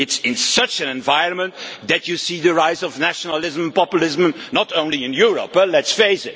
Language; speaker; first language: English; non-native, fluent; Dutch